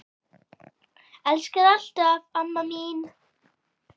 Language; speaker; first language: Icelandic; native; Icelandic